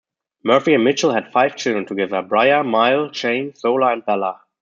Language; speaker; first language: English; non-native, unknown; German